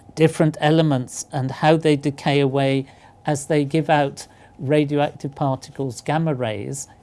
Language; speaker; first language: English; native; English